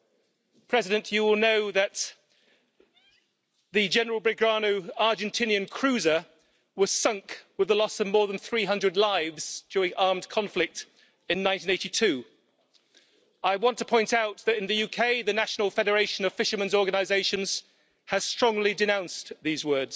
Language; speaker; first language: English; native; English